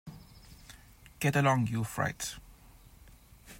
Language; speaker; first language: English; non-native, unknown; German